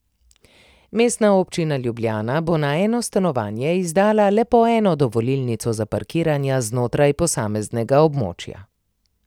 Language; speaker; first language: Slovenian; native; Slovenian